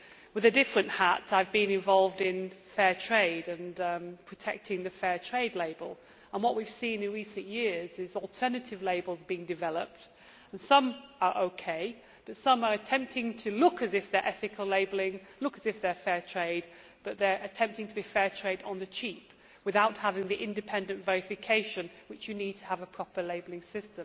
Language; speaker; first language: English; native; English